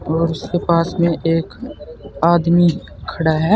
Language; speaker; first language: Hindi; native; Hindi